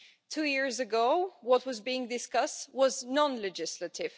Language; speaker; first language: English; non-native, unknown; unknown